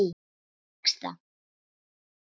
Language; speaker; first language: Icelandic; native; Icelandic